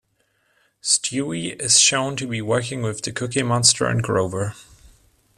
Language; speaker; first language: English; non-native, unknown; German